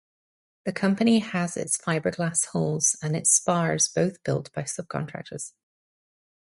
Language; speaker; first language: English; native; English